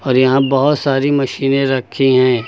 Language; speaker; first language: Hindi; native; Hindi